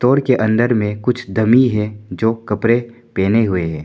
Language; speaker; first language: Hindi; non-native, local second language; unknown